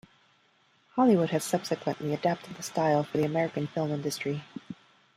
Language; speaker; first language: English; non-native, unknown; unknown